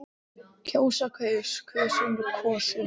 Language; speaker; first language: Icelandic; non-native, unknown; English